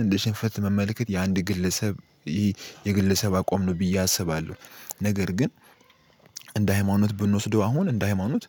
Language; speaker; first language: Amharic; native; Amharic